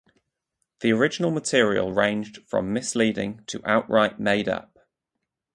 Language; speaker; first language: English; native; English